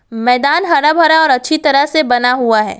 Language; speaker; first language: Hindi; non-native, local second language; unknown